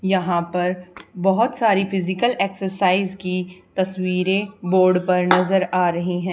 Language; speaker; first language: Hindi; native; Hindi